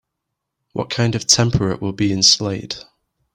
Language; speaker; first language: English; native; English